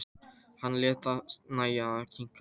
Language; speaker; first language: Icelandic; non-native, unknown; Polish